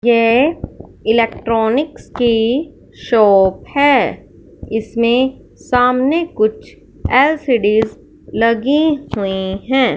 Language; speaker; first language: Hindi; non-native, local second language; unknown